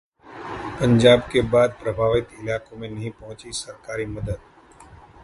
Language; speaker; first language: Hindi; non-native, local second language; Gujarati